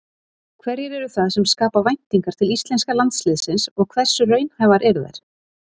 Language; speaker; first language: Icelandic; native; Icelandic